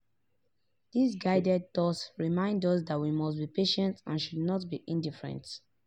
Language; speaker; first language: English; non-native, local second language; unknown